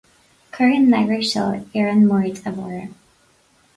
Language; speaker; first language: Irish; non-native, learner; English